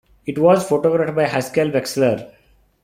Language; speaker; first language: English; non-native, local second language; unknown